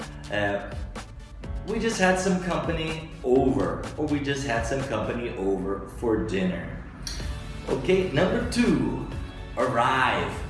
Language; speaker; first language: English; native; English